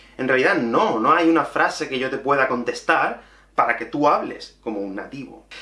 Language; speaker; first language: Spanish; native; Spanish